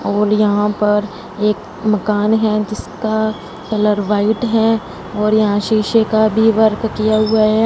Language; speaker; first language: Hindi; non-native, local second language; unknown